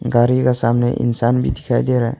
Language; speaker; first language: Hindi; non-native, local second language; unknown